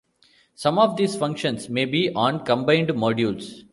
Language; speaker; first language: English; non-native, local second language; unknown